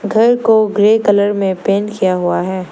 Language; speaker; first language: Hindi; non-native, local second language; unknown